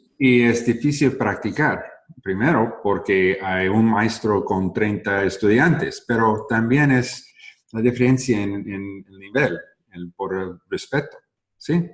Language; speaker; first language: Spanish; non-native, learner; English